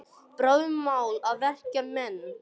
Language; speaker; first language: Icelandic; non-native, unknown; English